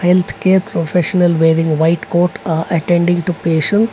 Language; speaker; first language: English; non-native, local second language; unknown